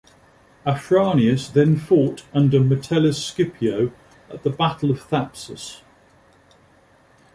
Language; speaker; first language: English; native; English